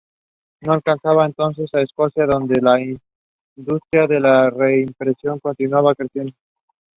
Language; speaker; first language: English; non-native, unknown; Spanish